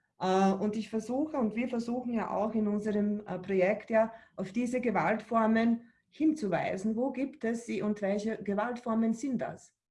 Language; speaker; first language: German; early bilingual, other home language; Bosnian